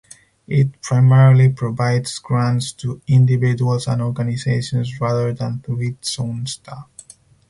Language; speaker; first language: English; non-native, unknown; Spanish